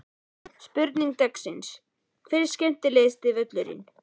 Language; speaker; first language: Icelandic; native; Icelandic